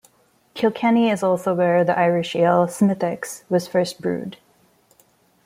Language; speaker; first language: English; non-native, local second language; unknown